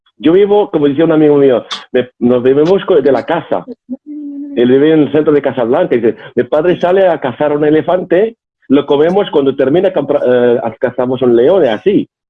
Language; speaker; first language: Spanish; non-native, fluent; Arabic